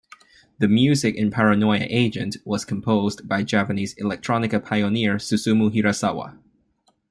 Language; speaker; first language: English; non-native, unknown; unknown